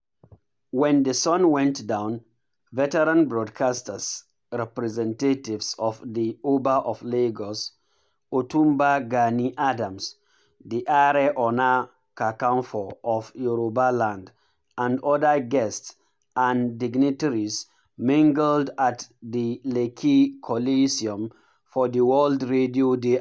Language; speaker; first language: English; non-native, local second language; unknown